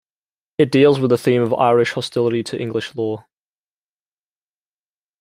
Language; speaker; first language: English; native; English